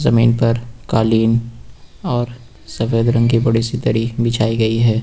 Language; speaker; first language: Hindi; native; Hindi